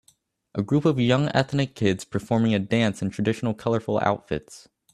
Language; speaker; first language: English; native; English